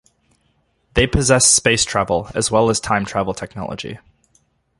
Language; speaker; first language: English; native; English